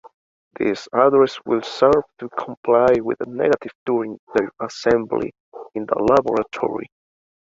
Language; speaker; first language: English; native; English